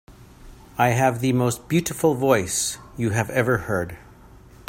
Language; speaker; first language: English; native; English